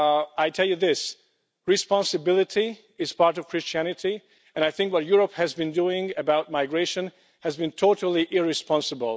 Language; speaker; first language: English; non-native, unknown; Hungarian